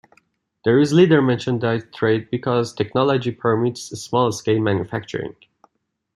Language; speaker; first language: English; non-native, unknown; Persian